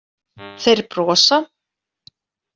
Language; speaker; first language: Icelandic; native; Icelandic